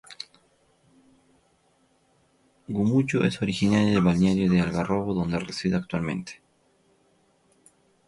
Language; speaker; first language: Spanish; native; Spanish